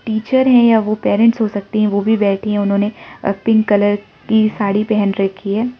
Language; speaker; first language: Hindi; non-native, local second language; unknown